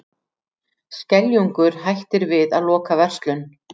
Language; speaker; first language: Icelandic; native; Icelandic